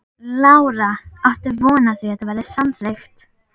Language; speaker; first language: Icelandic; native; Icelandic